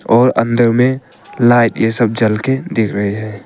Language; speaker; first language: Hindi; early bilingual, other home language; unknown